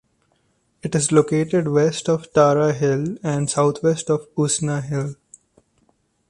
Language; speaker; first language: English; non-native, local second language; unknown